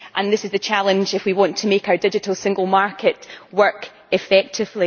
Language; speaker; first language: English; native; English